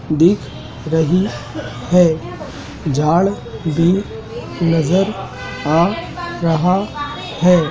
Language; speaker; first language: Hindi; native; Hindi